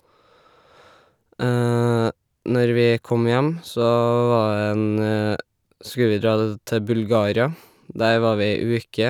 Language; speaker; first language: Norwegian; native; Norwegian